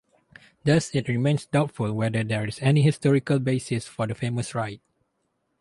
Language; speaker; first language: English; non-native, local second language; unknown